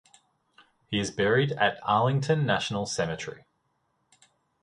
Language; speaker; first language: English; native; English